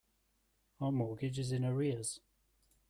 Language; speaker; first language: English; native; English